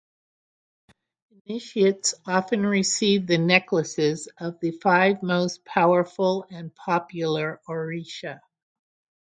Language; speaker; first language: English; native; English